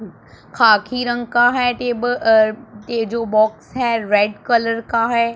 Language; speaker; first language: Hindi; non-native, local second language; Punjabi